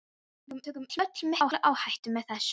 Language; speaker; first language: Icelandic; non-native, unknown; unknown